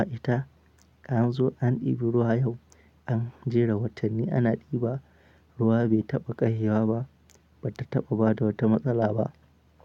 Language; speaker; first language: Hausa; non-native, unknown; Akan